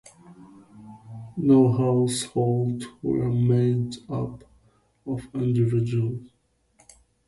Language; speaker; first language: English; native; English